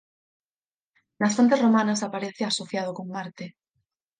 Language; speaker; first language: Galician; native; Galician